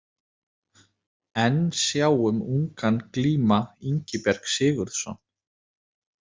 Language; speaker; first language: Icelandic; native; Icelandic